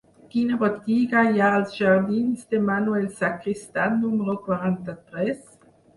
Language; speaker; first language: Catalan; non-native, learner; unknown